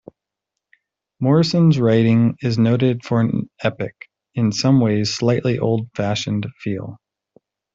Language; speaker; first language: English; native; English